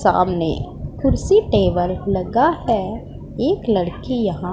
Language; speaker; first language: Hindi; non-native, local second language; Punjabi